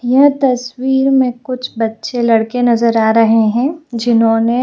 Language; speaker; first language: Hindi; native; Hindi